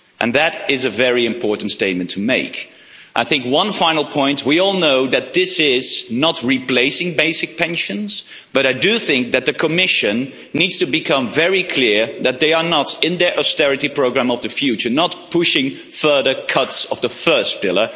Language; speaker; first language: English; non-native, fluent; Dutch